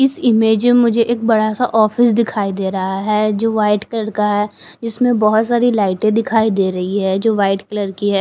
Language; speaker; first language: Hindi; non-native, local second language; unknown